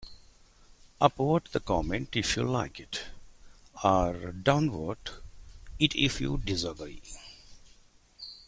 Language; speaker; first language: English; native; English